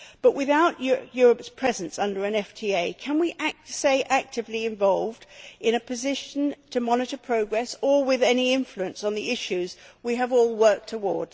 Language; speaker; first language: English; native; English